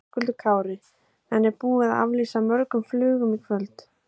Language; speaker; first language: Icelandic; native; Icelandic